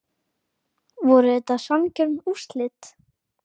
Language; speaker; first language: Icelandic; native; Icelandic